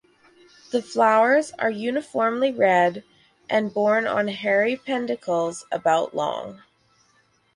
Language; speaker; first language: English; native; English